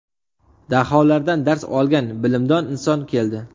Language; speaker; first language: Uzbek; native; Uzbek